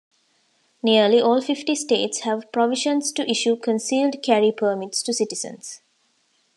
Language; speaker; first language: English; non-native, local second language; Tamil